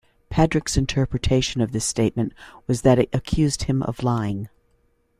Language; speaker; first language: English; native; English